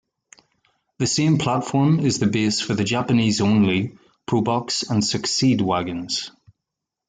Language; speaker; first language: English; native; English